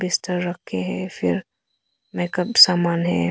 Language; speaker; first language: Hindi; non-native, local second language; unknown